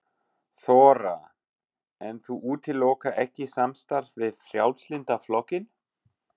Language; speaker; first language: Icelandic; non-native, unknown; German